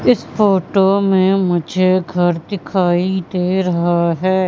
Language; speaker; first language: Hindi; native; Hindi